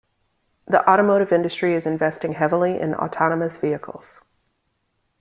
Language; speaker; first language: English; native; English